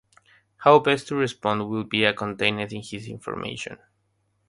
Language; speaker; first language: English; non-native, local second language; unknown